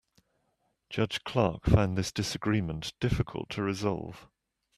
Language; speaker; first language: English; native; English